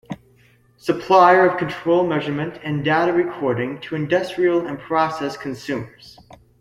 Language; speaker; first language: English; native; English